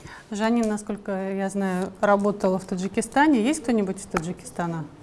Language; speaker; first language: Russian; native; Russian